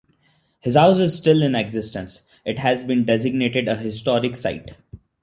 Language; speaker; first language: English; non-native, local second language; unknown